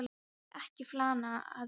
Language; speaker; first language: Icelandic; non-native, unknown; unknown